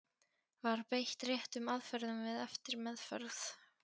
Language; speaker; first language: Icelandic; non-native, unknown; Polish